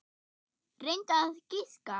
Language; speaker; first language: Icelandic; non-native, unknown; German